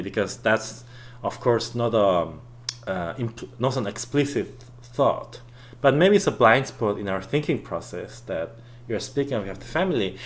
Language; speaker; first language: English; non-native, fluent; Korean